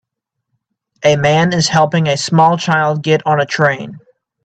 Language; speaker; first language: English; native; English